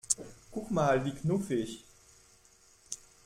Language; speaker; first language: German; non-native, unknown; French